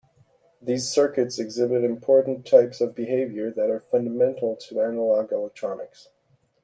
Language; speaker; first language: English; non-native, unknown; German